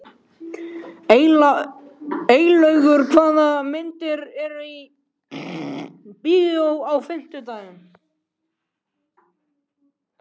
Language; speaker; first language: Icelandic; native; Icelandic